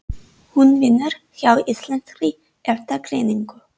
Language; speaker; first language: Icelandic; non-native, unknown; English